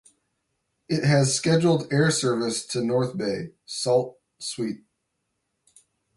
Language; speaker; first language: English; native; English